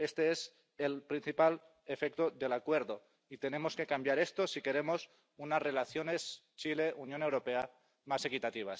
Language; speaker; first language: Spanish; non-native, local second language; Catalan